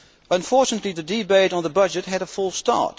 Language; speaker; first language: English; non-native, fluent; Dutch